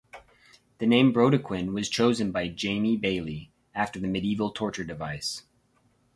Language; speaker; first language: English; native; English